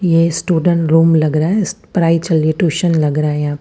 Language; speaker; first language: Hindi; non-native, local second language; Punjabi